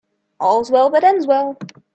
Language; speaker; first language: English; native; English